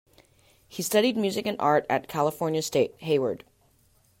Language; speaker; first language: English; native; English